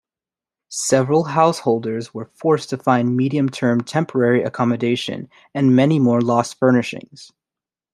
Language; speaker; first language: English; native; English